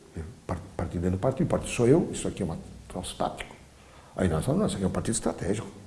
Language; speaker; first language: Portuguese; early bilingual, other home language; Polish